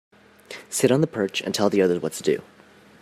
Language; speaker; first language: English; native; English